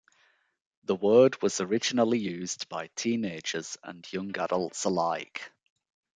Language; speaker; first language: English; native; English